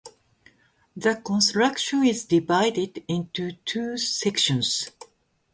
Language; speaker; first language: English; non-native, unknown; Japanese